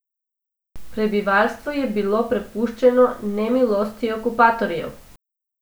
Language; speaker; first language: Slovenian; non-native, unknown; Macedonian